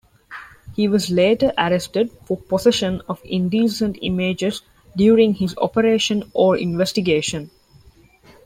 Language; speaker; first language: English; non-native, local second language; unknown